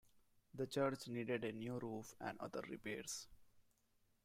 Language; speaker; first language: English; non-native, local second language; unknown